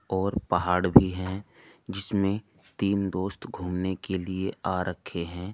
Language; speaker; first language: Hindi; native; Hindi